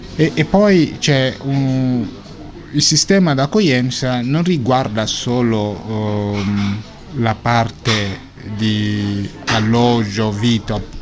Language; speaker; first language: Italian; non-native, fluent; Sango